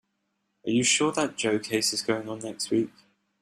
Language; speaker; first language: English; native; English